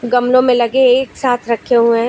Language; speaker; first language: Hindi; native; Hindi